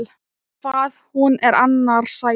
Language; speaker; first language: Icelandic; non-native, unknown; Thai